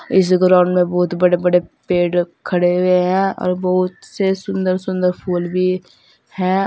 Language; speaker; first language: Hindi; native; Hindi